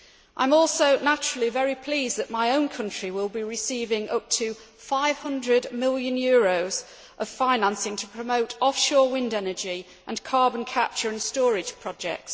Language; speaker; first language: English; native; English